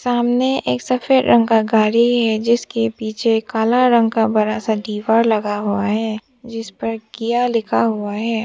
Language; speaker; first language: Hindi; non-native, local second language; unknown